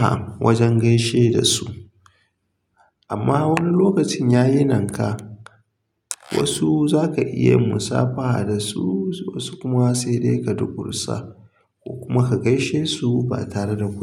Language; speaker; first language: Hausa; native; Hausa